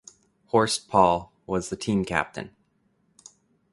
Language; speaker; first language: English; native; English